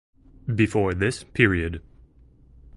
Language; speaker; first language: English; native; English